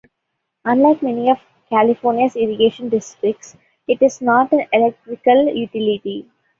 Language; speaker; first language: English; non-native, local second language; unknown